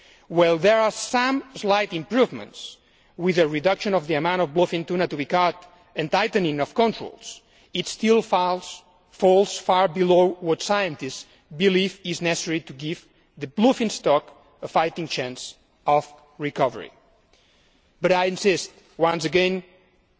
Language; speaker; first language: English; non-native, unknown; Spanish